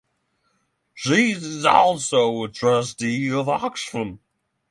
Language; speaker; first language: English; non-native, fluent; Norwegian